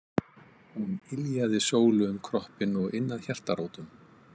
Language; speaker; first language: Icelandic; native; Icelandic